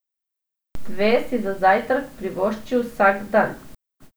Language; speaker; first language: Slovenian; non-native, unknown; Macedonian